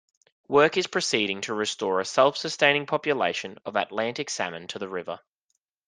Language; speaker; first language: English; native; English